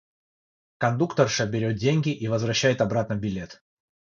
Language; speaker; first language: Russian; non-native, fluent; Georgian